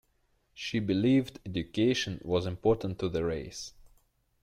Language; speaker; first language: English; non-native, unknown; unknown